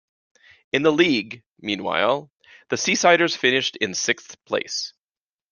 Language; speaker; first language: English; native; English